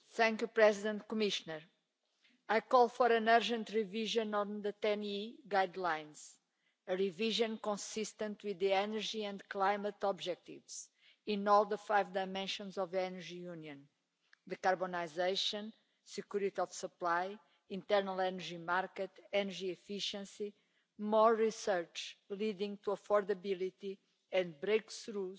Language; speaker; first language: English; non-native, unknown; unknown